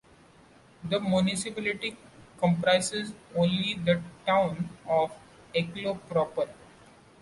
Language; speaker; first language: English; non-native, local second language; Marathi